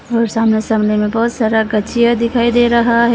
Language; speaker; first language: Hindi; early bilingual, other home language; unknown